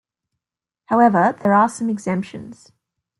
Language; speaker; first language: English; native; English